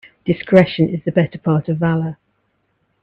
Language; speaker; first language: English; native; English